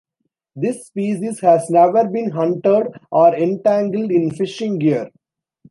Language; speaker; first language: English; non-native, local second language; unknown